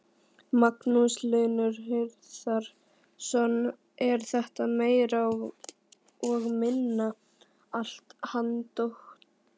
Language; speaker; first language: Icelandic; native; Icelandic